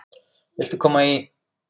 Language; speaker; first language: Icelandic; native; Icelandic